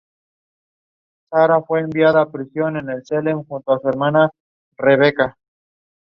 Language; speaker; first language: English; non-native, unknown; Spanish